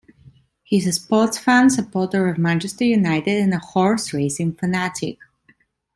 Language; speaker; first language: English; non-native, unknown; Italian